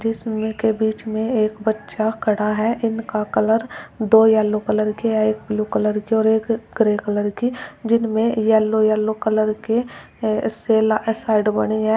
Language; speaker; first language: Hindi; native; Hindi